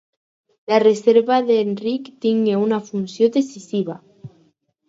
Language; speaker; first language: Catalan; non-native, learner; Spanish